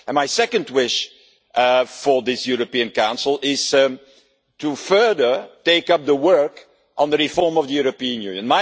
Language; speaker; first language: English; non-native, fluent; Dutch